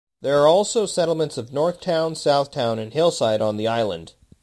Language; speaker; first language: English; native; English